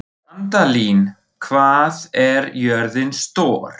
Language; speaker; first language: Icelandic; non-native, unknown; German